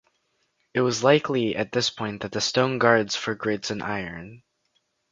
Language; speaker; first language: English; native; English